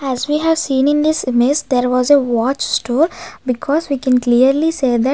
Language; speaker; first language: English; non-native, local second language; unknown